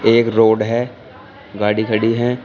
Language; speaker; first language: Hindi; native; Hindi